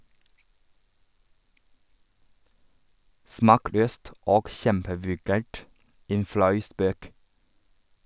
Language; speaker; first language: Norwegian; non-native, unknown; Chinese